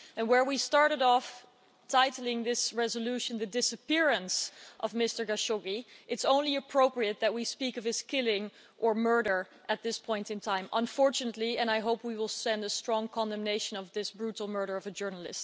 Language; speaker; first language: English; non-native, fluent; Dutch